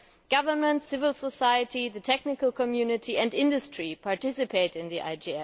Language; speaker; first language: English; non-native, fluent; German